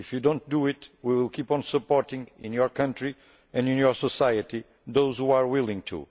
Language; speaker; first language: English; non-native, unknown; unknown